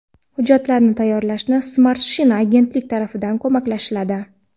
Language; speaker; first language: Uzbek; non-native, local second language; Kara-Kalpak